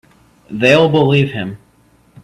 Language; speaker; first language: English; native; English